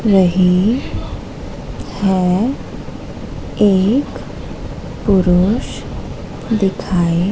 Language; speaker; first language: Hindi; native; Hindi